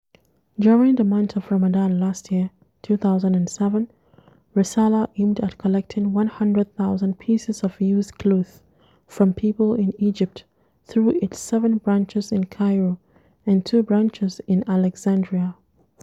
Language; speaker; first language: English; non-native, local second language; Hausa